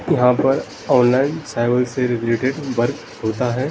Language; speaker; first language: Hindi; non-native, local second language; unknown